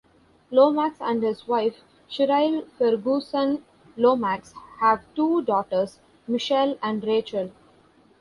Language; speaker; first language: English; non-native, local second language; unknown